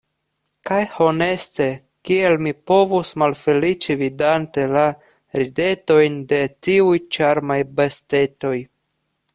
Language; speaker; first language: Esperanto; non-native, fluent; Russian